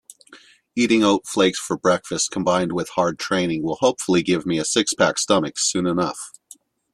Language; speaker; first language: English; native; English